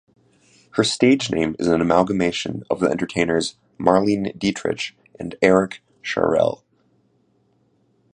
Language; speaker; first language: English; native; English